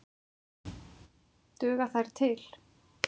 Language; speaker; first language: Icelandic; native; Icelandic